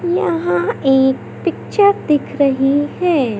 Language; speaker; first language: Hindi; native; Hindi